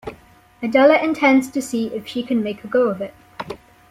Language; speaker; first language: English; native; English